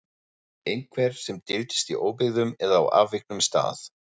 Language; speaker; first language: Icelandic; non-native, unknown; German